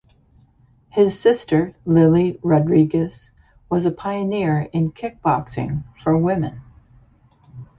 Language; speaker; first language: English; native; English